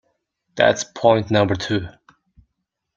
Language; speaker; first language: English; non-native, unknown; Mongolian